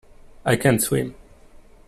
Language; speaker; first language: English; non-native, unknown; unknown